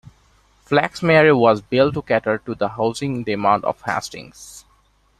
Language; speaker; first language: English; non-native, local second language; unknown